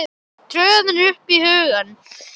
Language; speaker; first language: Icelandic; native; Icelandic